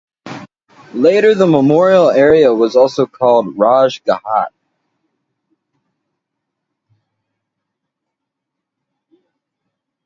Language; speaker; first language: English; native; English